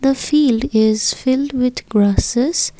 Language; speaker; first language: English; non-native, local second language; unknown